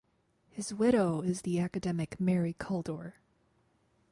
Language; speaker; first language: English; native; English